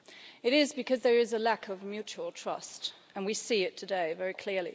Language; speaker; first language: English; early bilingual, heritage; German